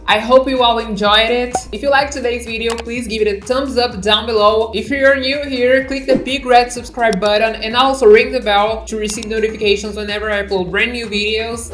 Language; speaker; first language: English; non-native, fluent; Portuguese